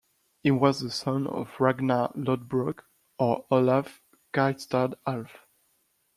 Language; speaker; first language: English; non-native, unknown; French